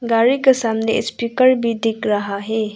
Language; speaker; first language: Hindi; non-native, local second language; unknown